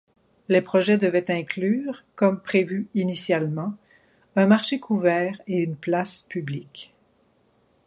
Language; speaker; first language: French; native; French